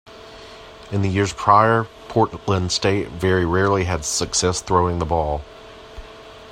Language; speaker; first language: English; non-native, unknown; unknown